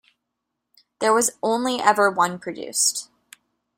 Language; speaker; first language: English; native; English